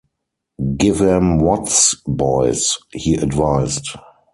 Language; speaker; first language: English; non-native, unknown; German